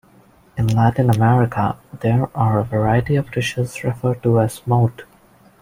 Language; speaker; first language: English; non-native, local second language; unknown